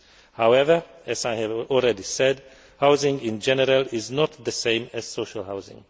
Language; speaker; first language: English; non-native, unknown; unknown